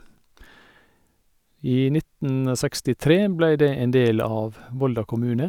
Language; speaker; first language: Norwegian; native; Norwegian